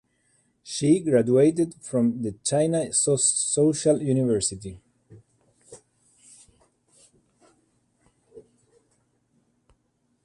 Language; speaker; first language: English; native; English